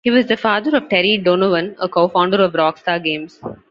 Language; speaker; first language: English; non-native, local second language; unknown